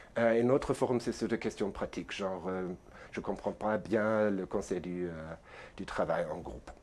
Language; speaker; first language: French; non-native, fluent; German